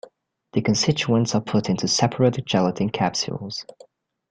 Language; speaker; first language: English; native; English